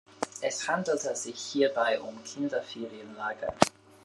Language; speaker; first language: German; non-native, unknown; English